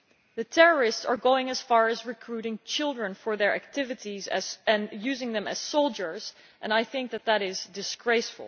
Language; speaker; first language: English; non-native, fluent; Dutch